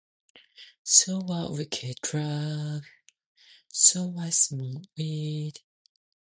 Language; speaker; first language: English; non-native, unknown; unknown